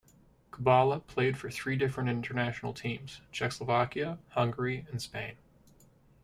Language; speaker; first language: English; native; English